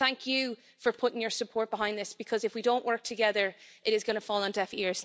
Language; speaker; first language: English; native; English